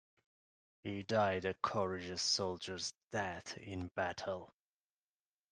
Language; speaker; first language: English; non-native, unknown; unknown